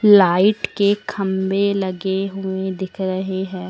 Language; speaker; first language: Hindi; native; Hindi